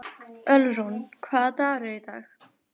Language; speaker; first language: Icelandic; native; Icelandic